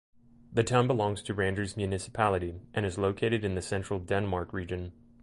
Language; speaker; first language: English; native; English